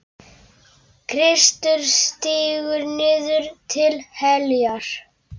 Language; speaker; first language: Icelandic; non-native, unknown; Polish